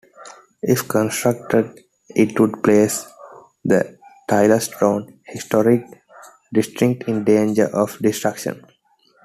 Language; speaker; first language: English; non-native, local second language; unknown